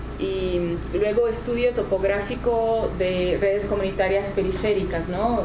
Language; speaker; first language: Spanish; non-native, fluent; Portuguese